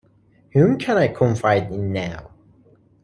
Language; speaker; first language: English; non-native, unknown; Persian